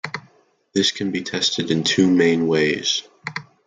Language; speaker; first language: English; native; English